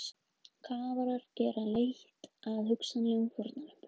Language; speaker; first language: Icelandic; native; Icelandic